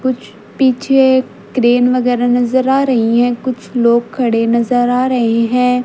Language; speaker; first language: Hindi; native; Hindi